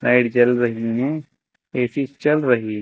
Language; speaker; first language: Hindi; native; Hindi